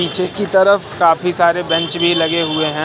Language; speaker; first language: Hindi; native; Hindi